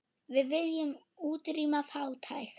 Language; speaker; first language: Icelandic; non-native, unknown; German